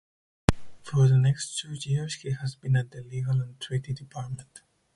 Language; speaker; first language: English; non-native, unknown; Spanish